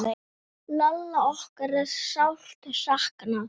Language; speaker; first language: Icelandic; native; Icelandic